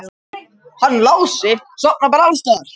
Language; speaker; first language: Icelandic; non-native, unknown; Japanese